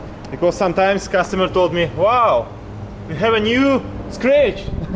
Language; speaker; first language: English; non-native, learner; Russian